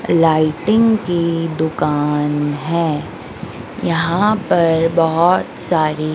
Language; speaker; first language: Hindi; native; Hindi